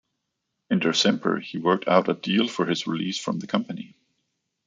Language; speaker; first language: English; non-native, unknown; Danish